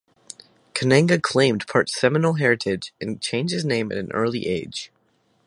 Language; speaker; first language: English; native; English